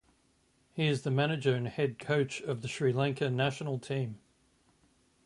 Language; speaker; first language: English; native; English